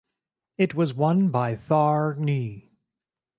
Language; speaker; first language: English; native; English